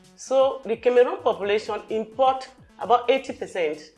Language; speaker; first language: English; non-native, local second language; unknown